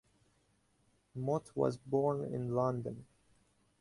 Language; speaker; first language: English; non-native, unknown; Persian